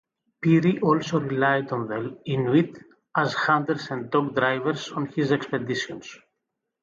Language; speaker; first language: English; non-native, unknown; Greek